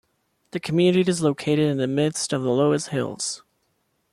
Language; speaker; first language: English; non-native, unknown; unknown